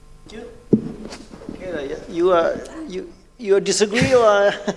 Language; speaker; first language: English; non-native, learner; German